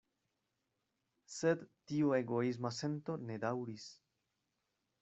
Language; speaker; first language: Esperanto; non-native, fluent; Spanish